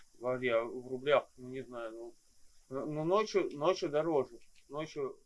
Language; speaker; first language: Russian; native; Russian